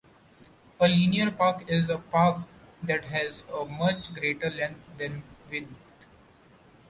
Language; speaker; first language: English; non-native, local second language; Marathi